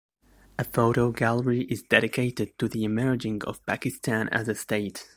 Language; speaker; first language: English; native; English